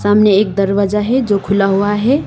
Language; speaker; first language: Hindi; non-native, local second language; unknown